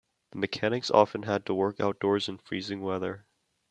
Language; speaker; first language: English; native; English